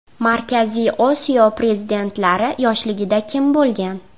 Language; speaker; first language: Uzbek; native; Uzbek